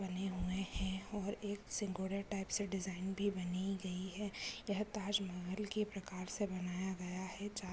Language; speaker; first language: Hindi; non-native, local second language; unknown